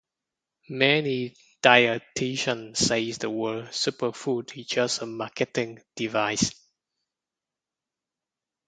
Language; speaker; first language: English; non-native, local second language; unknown